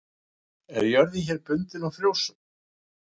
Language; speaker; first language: Icelandic; non-native, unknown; Russian